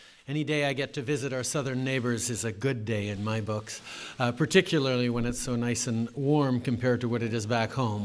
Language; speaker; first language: English; early bilingual, other home language; French